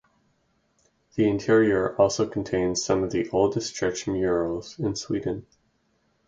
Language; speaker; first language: English; native; English